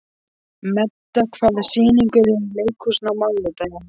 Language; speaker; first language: Icelandic; non-native, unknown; Polish